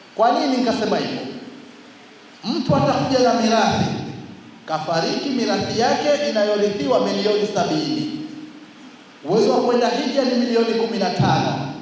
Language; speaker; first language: Swahili; native; Swahili